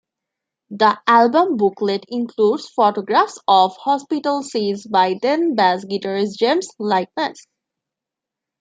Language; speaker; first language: English; non-native, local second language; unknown